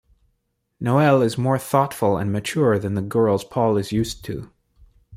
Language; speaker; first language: English; native; English